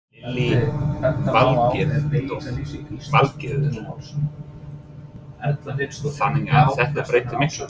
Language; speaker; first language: Icelandic; non-native, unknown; English